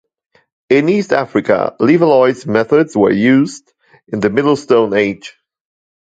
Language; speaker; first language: English; non-native, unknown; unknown